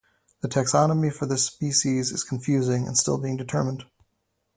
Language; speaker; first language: English; native; English